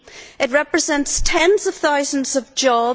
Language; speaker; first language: English; native; English